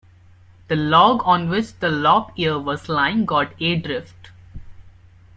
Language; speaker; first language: English; non-native, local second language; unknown